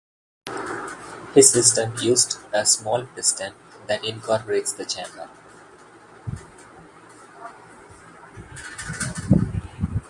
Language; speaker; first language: English; non-native, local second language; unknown